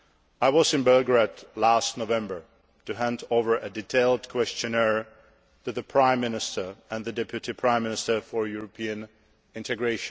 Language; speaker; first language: English; non-native, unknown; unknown